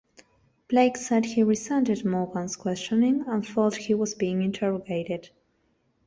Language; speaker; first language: English; non-native, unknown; Spanish